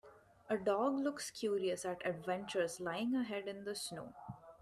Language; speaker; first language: English; non-native, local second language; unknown